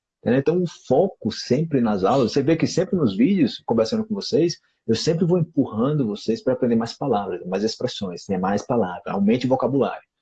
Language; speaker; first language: Portuguese; native; Portuguese